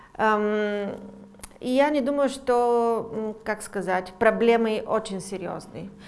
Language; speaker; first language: Russian; non-native, fluent; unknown